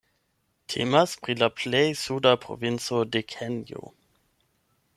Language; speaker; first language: Esperanto; non-native, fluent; German